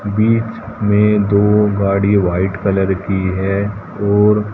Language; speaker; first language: Hindi; native; Hindi